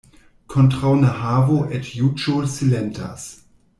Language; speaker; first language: Esperanto; non-native, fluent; German